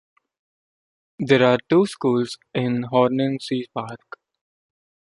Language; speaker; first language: English; non-native, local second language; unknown